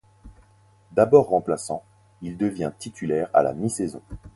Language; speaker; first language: French; native; French